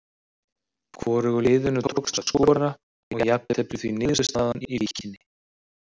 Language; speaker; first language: Icelandic; native; Icelandic